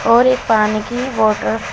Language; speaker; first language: Hindi; native; Hindi